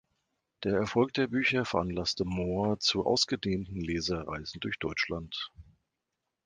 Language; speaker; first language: German; native; German